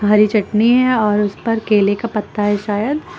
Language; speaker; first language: Hindi; native; Hindi